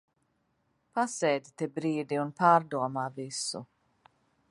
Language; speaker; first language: Latvian; early bilingual, heritage; Latvian